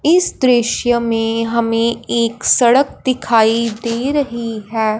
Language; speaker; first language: Hindi; non-native, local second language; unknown